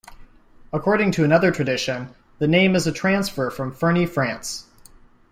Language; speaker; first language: English; native; English